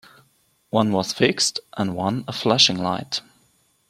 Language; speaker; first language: English; non-native, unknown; German